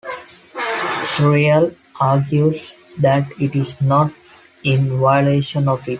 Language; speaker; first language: English; non-native, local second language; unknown